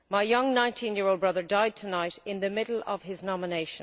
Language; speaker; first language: English; native; English